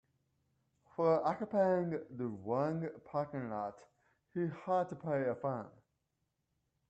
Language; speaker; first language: English; native; English